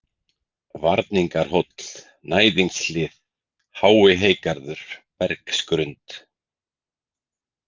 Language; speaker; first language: Icelandic; native; Icelandic